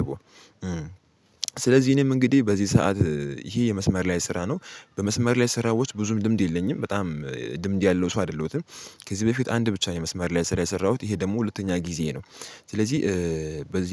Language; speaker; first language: Amharic; native; Amharic